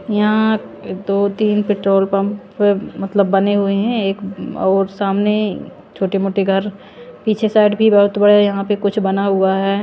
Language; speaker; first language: Hindi; non-native, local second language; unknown